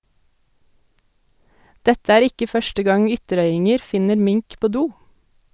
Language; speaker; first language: Norwegian; native; Norwegian